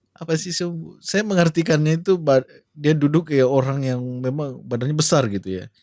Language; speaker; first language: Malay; non-native, related language; Indonesian